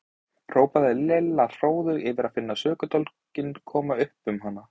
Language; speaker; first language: Icelandic; native; Icelandic